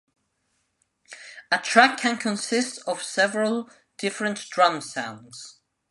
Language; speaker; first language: English; non-native, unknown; Spanish